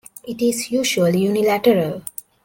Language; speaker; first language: English; non-native, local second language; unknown